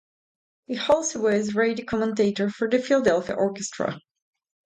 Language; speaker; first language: English; non-native, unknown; Italian